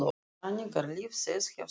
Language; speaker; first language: Icelandic; non-native, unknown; Russian